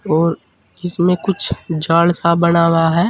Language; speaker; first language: Hindi; native; Hindi